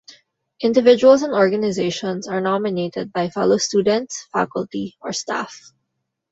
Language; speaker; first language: English; non-native, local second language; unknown